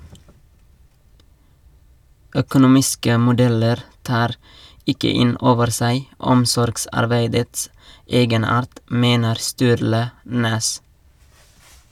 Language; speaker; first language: Norwegian; non-native, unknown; Nepali